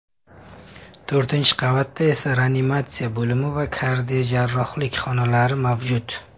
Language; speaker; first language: Uzbek; native; Uzbek